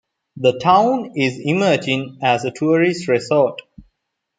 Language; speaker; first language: English; non-native, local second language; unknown